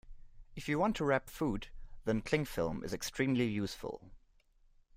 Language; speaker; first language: English; non-native, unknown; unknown